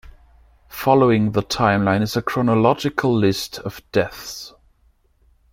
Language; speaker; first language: English; non-native, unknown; German